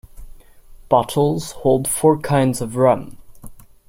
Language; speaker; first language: English; non-native, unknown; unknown